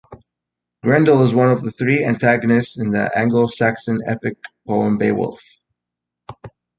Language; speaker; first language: English; native; English